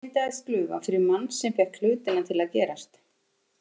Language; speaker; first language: Icelandic; native; Icelandic